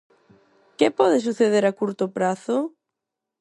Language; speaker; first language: Galician; non-native, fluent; Spanish